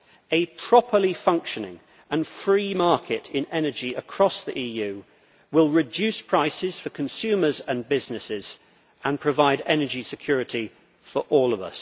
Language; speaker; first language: English; native; English